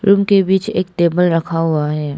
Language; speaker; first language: Hindi; non-native, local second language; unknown